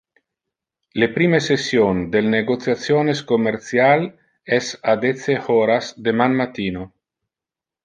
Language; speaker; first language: Interlingua; non-native, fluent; Italian